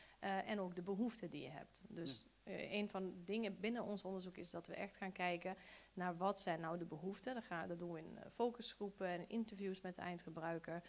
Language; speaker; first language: Dutch; early bilingual, other home language; Bosnian